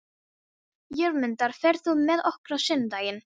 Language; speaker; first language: Icelandic; non-native, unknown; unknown